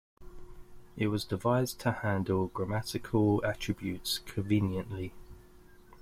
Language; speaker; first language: English; native; English